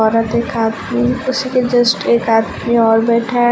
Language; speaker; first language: Hindi; native; Hindi